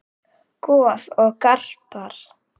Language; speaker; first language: Icelandic; native; Icelandic